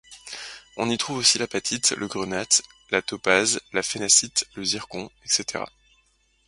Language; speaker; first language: French; native; French